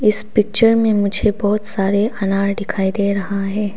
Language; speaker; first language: Hindi; non-native, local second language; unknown